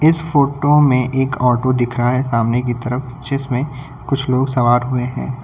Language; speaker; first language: Hindi; native; Hindi